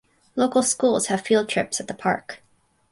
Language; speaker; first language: English; native; English